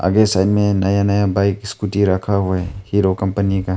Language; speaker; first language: Hindi; early bilingual, other home language; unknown